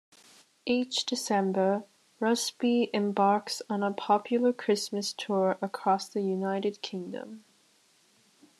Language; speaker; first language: English; native; English